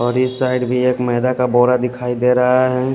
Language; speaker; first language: Hindi; non-native, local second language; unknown